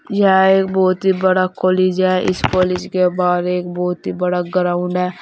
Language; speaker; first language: Hindi; native; Hindi